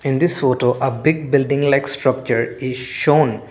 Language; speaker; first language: English; non-native, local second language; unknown